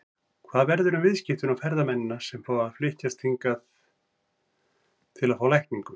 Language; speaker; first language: Icelandic; native; Icelandic